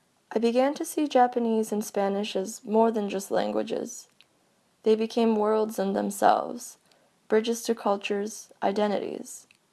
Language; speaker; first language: English; early bilingual, other home language; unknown